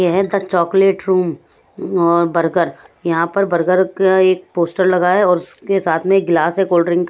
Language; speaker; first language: Hindi; non-native, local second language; Punjabi